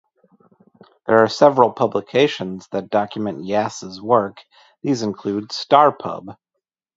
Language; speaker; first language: English; native; English